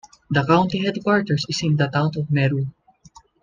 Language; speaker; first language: English; non-native, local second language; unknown